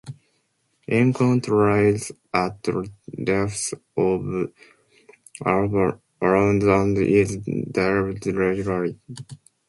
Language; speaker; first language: English; non-native, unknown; Japanese